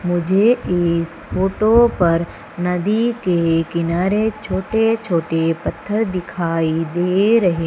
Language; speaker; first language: Hindi; native; Hindi